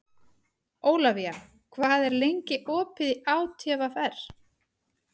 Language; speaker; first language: Icelandic; native; Icelandic